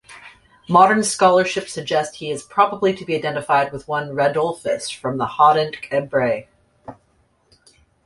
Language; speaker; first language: English; native; English